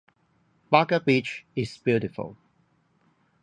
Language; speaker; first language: English; non-native, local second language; Cantonese